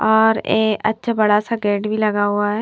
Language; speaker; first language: Hindi; non-native, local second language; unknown